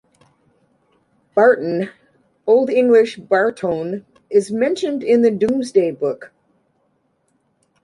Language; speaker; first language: English; native; English